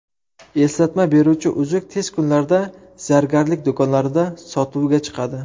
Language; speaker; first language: Uzbek; native; Uzbek